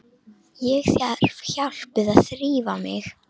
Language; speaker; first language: Icelandic; non-native, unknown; Romanian